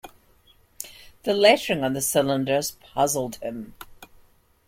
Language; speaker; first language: English; native; English